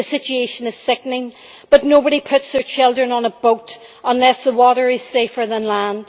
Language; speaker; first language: English; native; English